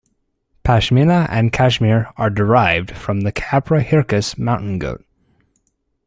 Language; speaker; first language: English; native; English